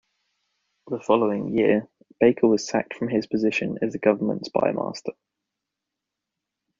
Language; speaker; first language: English; native; English